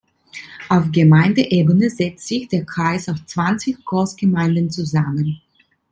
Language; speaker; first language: German; non-native, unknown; Italian